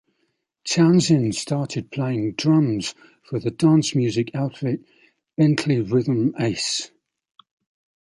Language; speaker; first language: English; native; English